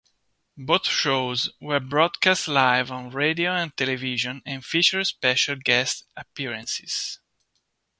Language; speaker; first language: English; non-native, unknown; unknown